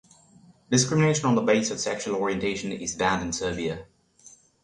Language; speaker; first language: English; non-native, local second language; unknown